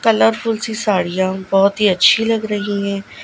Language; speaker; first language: Hindi; non-native, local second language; Gujarati